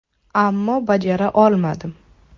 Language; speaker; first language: Uzbek; non-native, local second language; Russian